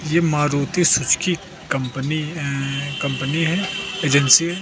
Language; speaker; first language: Hindi; native; Hindi